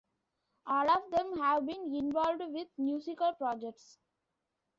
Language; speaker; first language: English; non-native, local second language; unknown